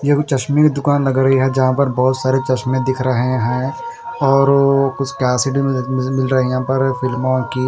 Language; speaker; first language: Hindi; non-native, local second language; Punjabi